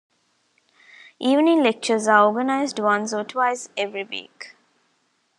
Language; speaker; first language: English; non-native, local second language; Tamil